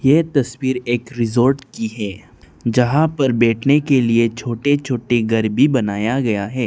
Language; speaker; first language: Hindi; non-native, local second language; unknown